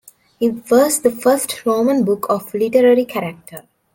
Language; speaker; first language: English; non-native, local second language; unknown